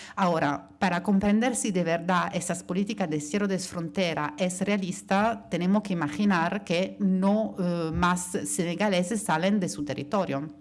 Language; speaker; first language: Spanish; non-native, related language; Italian